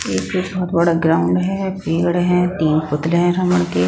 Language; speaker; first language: Hindi; non-native, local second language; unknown